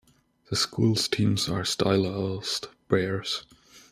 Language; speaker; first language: English; non-native, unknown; German